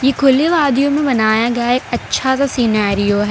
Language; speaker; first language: Hindi; non-native, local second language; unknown